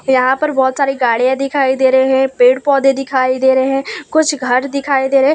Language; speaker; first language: Hindi; non-native, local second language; Gujarati